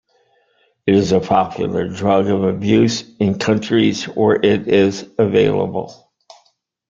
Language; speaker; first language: English; native; English